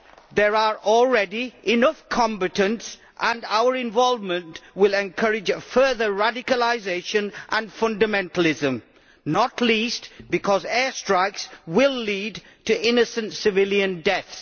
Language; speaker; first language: English; native; English